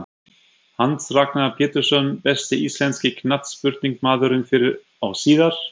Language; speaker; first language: Icelandic; non-native, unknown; German